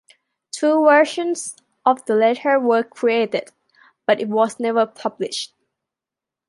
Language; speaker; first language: English; non-native, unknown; Thai